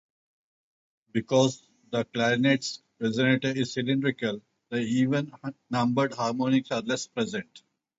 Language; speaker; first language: English; non-native, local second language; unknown